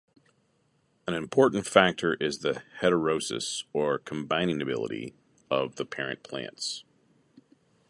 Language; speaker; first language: English; native; English